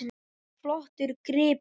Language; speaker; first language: Icelandic; native; Icelandic